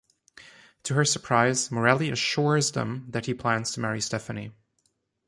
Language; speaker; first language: English; non-native, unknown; German